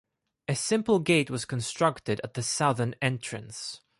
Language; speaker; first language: English; non-native, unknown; Greek